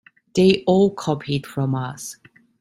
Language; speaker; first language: English; non-native, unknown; Italian